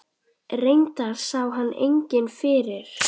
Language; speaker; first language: Icelandic; native; Icelandic